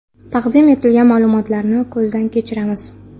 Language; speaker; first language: Uzbek; non-native, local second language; Kara-Kalpak